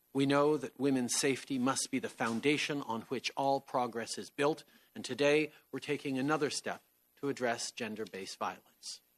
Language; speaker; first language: English; early bilingual, other home language; French